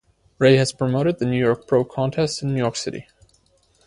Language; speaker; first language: English; non-native, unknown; German